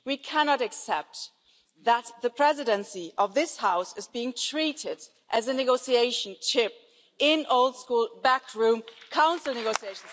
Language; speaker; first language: English; non-native, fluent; German